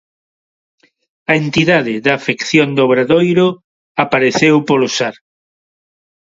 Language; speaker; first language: Galician; non-native, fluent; Spanish